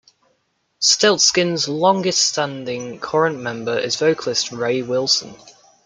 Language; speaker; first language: English; native; English